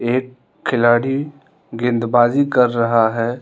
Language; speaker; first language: Hindi; non-native, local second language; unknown